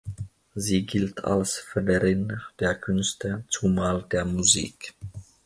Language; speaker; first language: German; non-native, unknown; Finnish